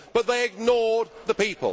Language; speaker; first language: English; native; English